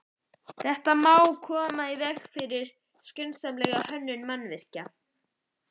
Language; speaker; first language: Icelandic; native; Icelandic